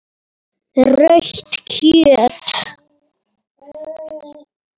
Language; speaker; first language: Icelandic; non-native, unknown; Polish